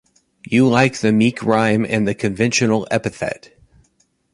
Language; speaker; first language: English; native; English